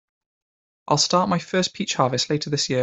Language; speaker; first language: English; native; English